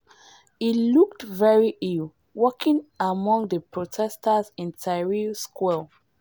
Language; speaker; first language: English; non-native, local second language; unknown